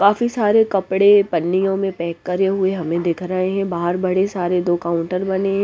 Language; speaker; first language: Hindi; non-native, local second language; Punjabi